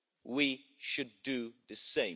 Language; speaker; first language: English; non-native, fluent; Dutch